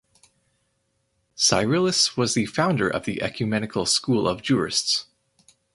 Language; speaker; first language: English; native; English